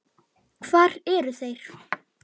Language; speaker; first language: Icelandic; native; Icelandic